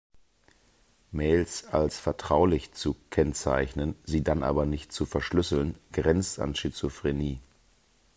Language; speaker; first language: German; native; German